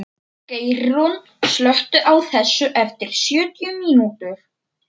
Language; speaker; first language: Icelandic; non-native, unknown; Polish